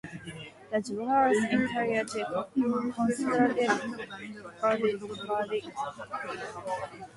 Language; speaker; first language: English; non-native, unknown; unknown